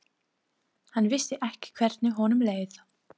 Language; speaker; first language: Icelandic; non-native, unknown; English